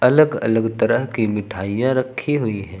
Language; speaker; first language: Hindi; native; Hindi